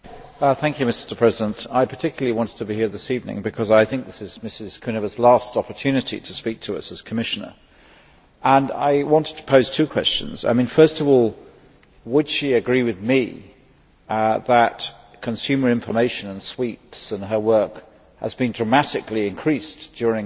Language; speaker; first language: English; native; English